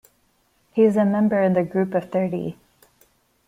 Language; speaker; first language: English; non-native, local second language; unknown